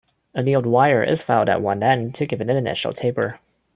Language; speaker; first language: English; non-native, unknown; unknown